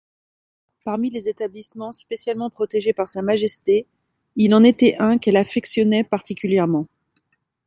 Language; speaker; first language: French; native; French